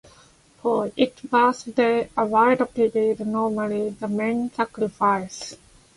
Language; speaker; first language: English; non-native, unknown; Japanese